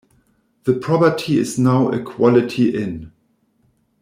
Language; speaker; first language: English; non-native, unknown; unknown